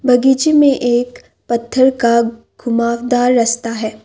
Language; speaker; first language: Hindi; non-native, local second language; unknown